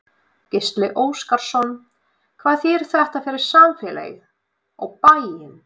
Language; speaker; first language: Icelandic; non-native, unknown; Russian